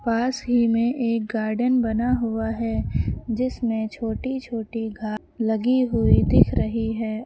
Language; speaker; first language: Hindi; native; Hindi